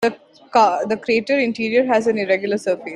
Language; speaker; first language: English; non-native, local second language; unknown